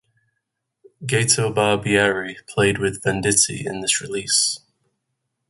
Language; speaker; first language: English; native; English